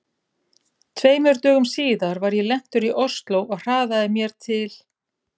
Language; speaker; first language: Icelandic; native; Icelandic